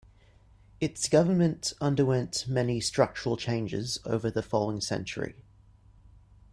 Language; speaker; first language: English; native; English